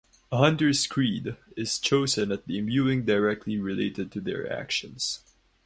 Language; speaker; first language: English; non-native, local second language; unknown